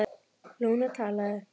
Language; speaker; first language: Icelandic; native; Icelandic